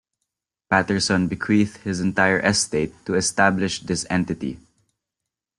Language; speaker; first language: English; non-native, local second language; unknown